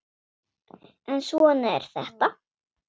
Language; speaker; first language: Icelandic; non-native, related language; Swedish